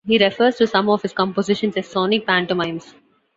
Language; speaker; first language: English; non-native, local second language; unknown